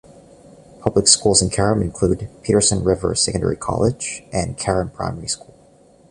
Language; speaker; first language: English; native; English